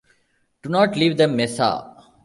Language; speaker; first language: English; non-native, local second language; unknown